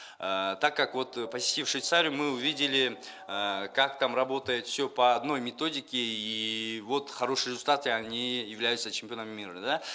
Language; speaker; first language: Russian; non-native, local second language; Kyrgyz